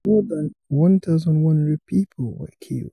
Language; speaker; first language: English; non-native, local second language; Yoruba